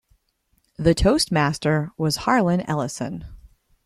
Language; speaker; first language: English; native; English